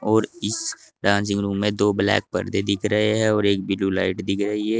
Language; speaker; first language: Hindi; native; Hindi